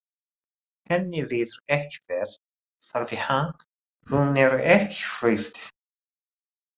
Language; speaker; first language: Icelandic; non-native, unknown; Japanese